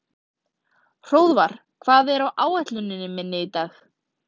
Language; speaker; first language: Icelandic; native; Icelandic